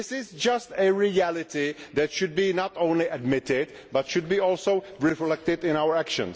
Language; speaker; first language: English; non-native, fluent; Czech